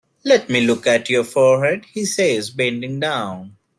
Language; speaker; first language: English; non-native, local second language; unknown